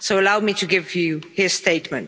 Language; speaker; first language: English; non-native, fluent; Dutch